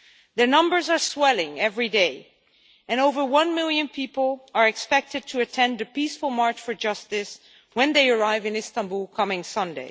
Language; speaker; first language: English; non-native, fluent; Dutch